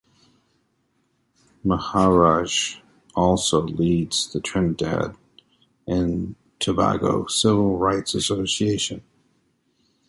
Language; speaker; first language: English; native; English